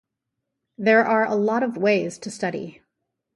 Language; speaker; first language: English; native; English